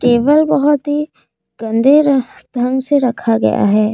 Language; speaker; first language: Hindi; non-native, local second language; Assamese